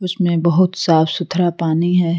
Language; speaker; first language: Hindi; native; Hindi